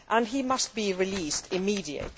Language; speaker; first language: English; native; English